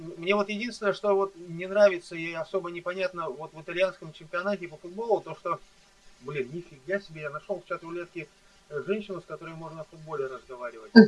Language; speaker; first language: Russian; native; Russian